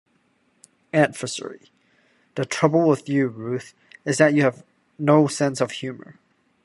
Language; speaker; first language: English; non-native, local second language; Cantonese